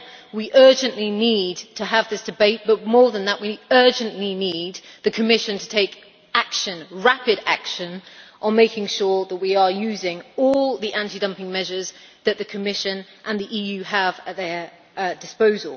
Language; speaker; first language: English; native; English